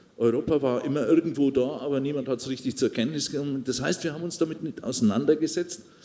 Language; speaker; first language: German; native; German